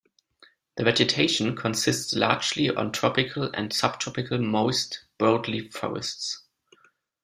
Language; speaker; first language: English; non-native, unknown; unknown